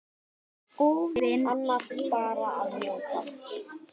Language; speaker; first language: Icelandic; native; Icelandic